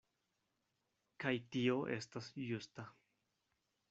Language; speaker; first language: Esperanto; non-native, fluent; Spanish